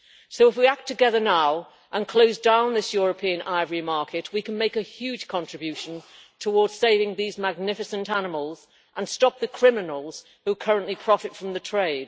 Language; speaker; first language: English; native; English